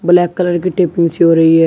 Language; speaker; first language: Hindi; native; Hindi